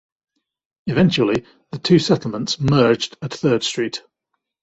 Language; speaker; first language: English; native; English